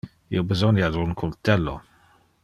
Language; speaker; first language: Interlingua; non-native, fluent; Dutch